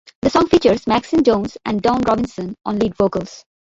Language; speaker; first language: English; non-native, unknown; Bangla